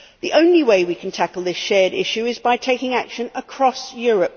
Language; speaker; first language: English; native; English